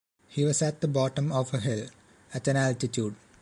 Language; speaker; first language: English; non-native, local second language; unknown